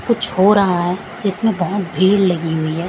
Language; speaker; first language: Hindi; non-native, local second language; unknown